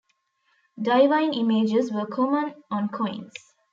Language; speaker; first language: English; non-native, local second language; Tamil